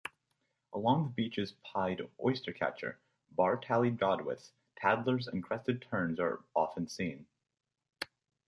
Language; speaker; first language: English; native; English